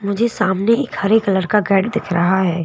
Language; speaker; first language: Hindi; native; Hindi